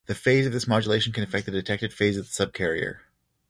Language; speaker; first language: English; native; English